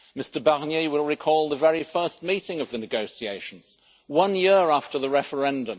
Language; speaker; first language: English; native; English